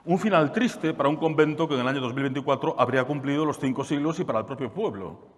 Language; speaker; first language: Spanish; non-native, local second language; Galician